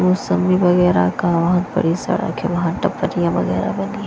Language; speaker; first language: Hindi; non-native, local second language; Punjabi